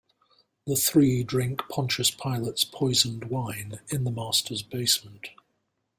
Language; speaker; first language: English; non-native, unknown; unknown